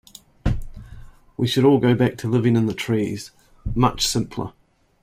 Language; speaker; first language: English; native; English